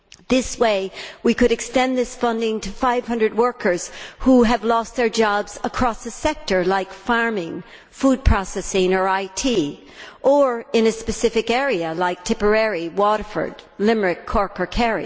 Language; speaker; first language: English; native; English